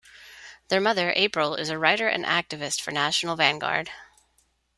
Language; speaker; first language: English; non-native, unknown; Spanish